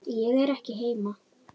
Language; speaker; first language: Icelandic; native; Icelandic